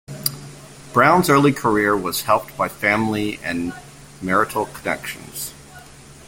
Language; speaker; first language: English; native; English